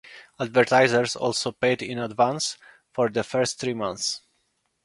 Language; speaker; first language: English; non-native, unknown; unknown